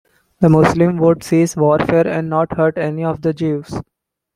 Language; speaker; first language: English; non-native, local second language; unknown